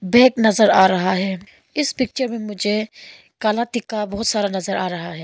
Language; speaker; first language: Hindi; non-native, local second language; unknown